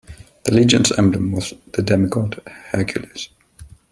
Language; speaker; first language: English; non-native, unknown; German